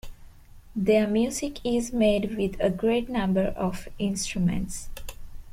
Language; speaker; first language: English; non-native, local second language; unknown